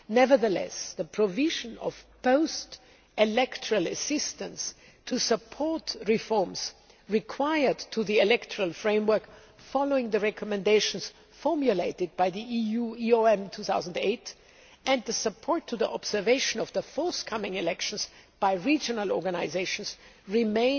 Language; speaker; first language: English; non-native, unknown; German